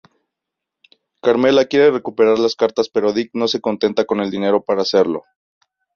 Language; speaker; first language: Spanish; native; Spanish